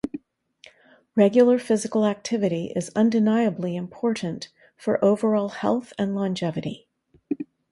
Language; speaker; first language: English; native; English